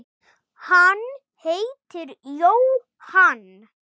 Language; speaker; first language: Icelandic; non-native, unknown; English